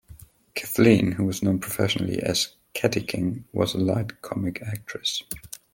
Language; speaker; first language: English; non-native, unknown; German